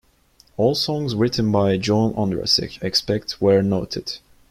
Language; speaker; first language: English; non-native, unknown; Turkish